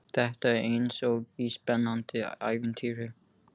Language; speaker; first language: Icelandic; non-native, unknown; English